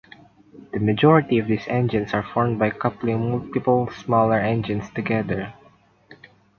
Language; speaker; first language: English; non-native, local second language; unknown